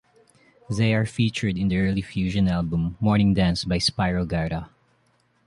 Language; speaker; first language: English; non-native, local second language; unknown